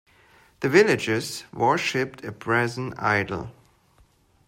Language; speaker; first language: English; non-native, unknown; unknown